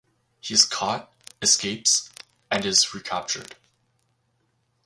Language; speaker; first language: English; native; English